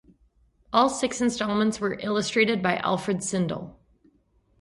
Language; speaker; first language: English; native; English